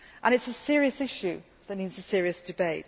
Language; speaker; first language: English; native; English